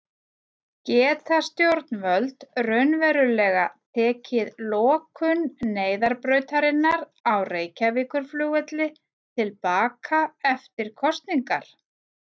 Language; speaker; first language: Icelandic; native; Icelandic